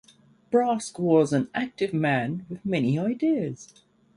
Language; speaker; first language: English; native; English